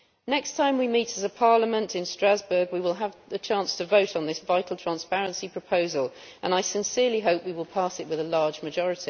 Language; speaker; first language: English; native; English